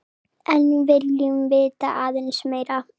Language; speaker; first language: Icelandic; non-native, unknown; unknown